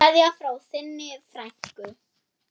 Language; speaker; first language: Icelandic; non-native, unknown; German